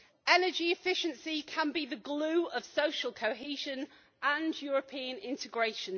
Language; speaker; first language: English; native; English